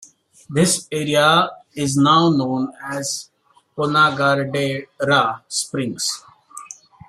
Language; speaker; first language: English; non-native, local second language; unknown